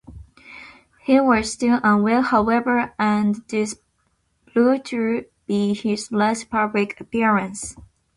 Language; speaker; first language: English; non-native, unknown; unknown